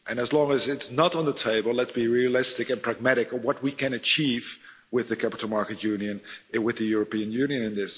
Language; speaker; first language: English; non-native, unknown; Dutch